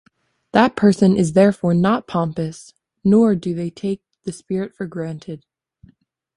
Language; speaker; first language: English; native; English